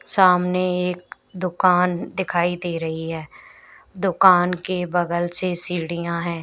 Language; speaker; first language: Hindi; native; Hindi